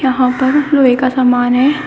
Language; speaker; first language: Hindi; native; Hindi